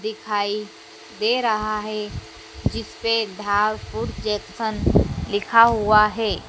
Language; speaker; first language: Hindi; native; Hindi